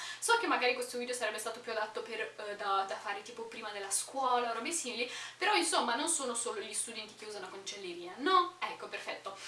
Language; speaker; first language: Italian; early bilingual, other home language; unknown